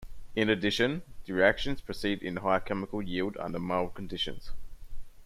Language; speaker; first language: English; native; English